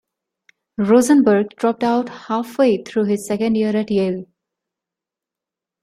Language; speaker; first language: English; non-native, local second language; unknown